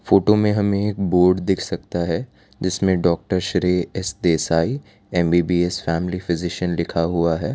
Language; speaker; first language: Hindi; non-native, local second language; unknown